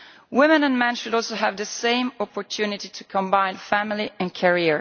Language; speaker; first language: English; non-native, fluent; Italian